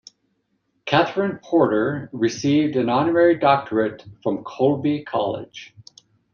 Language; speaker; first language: English; native; English